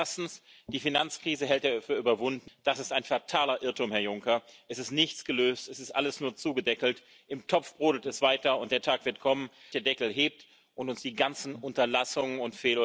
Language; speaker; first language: English; native; English